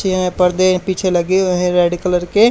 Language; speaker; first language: Hindi; native; Hindi